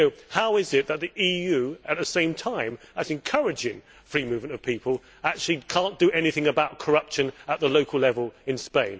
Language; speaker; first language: English; native; English